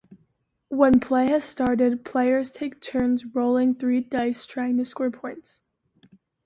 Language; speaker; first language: English; native; English